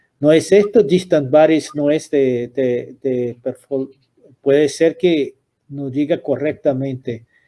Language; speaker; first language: Spanish; non-native, related language; Portuguese